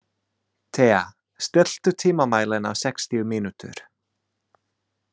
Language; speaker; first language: Icelandic; non-native, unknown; English